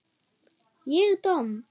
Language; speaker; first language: Icelandic; non-native, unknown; German